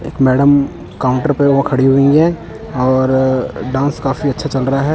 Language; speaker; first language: Hindi; non-native, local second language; Punjabi